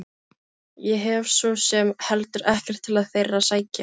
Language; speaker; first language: Icelandic; non-native, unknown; Filipino